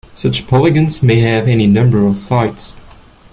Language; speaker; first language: English; non-native, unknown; French